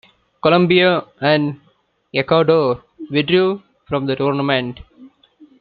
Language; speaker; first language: English; non-native, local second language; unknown